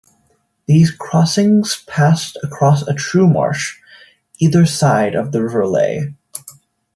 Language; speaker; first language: English; native; English